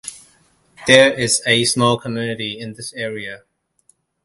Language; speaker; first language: English; non-native, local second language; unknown